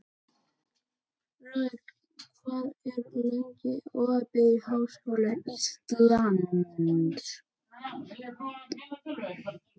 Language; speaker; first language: Icelandic; native; Icelandic